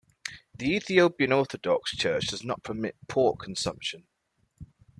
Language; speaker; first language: English; native; English